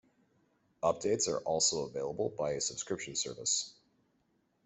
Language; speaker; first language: English; native; English